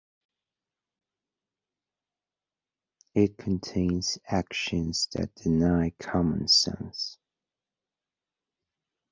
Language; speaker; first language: English; non-native, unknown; Spanish